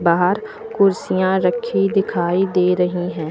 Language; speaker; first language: Hindi; native; Hindi